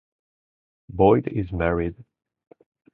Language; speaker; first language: English; non-native, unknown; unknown